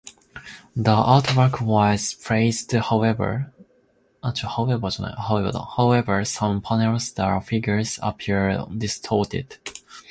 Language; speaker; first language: English; non-native, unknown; Japanese